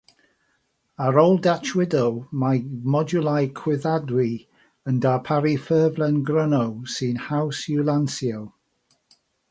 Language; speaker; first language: Welsh; non-native, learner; English